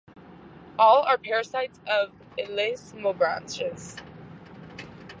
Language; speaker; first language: English; native; English